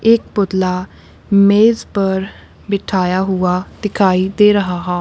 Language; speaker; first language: Hindi; non-native, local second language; Punjabi